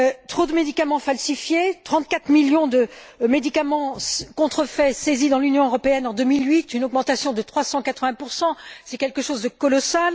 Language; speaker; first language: French; native; French